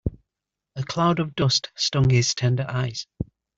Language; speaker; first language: English; native; English